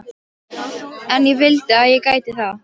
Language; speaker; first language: Icelandic; non-native, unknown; Polish